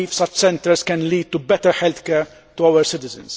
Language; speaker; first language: English; non-native, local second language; Maltese